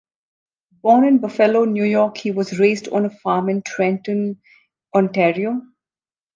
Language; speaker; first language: English; non-native, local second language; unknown